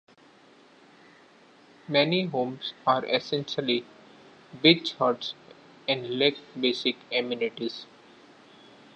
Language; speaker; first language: English; non-native, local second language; Marathi